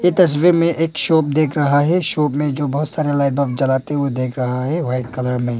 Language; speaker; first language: Hindi; non-native, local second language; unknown